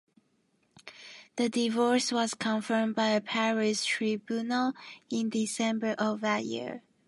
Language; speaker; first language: English; non-native, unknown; Japanese